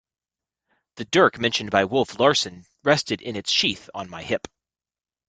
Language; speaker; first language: English; native; English